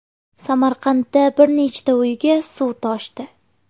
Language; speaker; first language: Uzbek; native; Uzbek